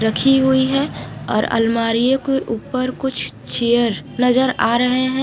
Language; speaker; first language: Hindi; non-native, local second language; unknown